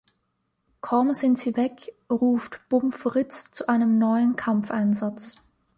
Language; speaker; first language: German; native; German